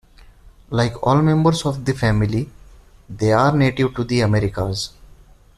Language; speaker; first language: English; non-native, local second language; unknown